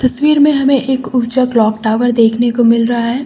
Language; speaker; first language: Hindi; native; Hindi